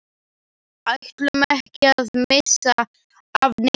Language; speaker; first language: Icelandic; non-native, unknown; Slovak